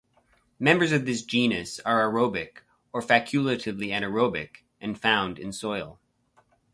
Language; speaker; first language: English; native; English